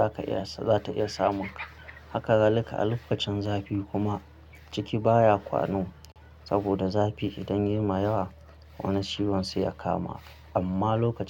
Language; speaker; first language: Hausa; non-native, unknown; Akan